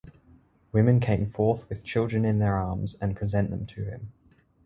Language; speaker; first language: English; native; English